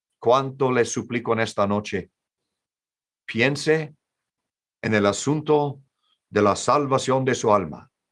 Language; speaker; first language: Spanish; non-native, fluent; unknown